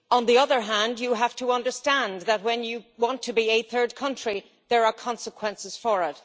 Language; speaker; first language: English; native; English